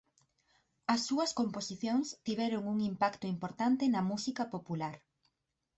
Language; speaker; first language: Galician; native; Galician